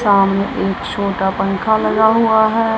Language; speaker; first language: Hindi; non-native, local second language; Punjabi